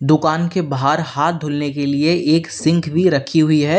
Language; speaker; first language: Hindi; native; Hindi